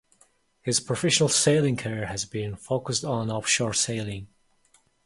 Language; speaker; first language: English; non-native, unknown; Mongolian